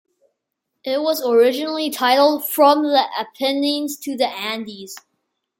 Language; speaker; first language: English; non-native, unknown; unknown